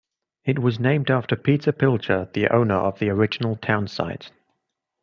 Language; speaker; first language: English; native; English